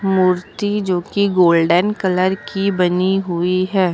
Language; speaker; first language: Hindi; native; Hindi